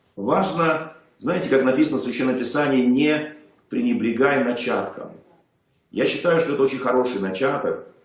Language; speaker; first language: Russian; native; Russian